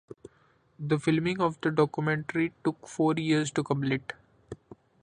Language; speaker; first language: English; non-native, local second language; Marathi